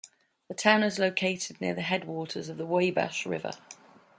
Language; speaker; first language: English; native; English